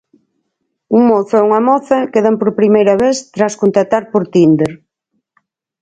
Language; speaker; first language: Galician; native; Galician